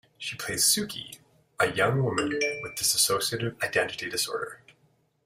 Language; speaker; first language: English; native; English